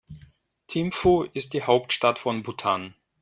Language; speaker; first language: German; non-native, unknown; Russian